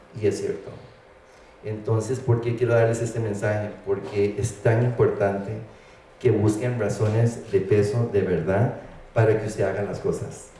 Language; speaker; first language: Spanish; early bilingual, heritage; Spanish